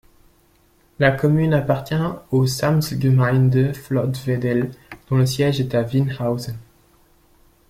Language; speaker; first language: French; native; French